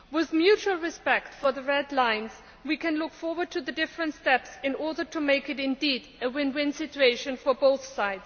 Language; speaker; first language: English; non-native, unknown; Greek